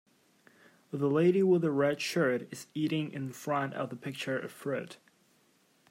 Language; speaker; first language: English; native; English